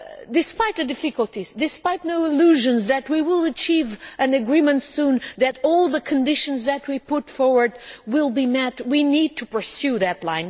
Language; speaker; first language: English; non-native, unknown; Portuguese